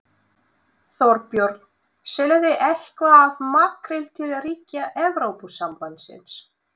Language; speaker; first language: Icelandic; non-native, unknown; Russian